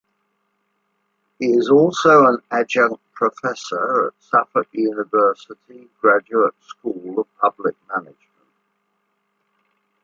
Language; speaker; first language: English; native; English